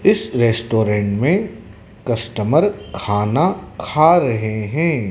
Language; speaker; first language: Hindi; native; Hindi